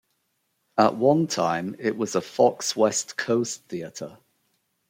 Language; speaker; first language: English; native; English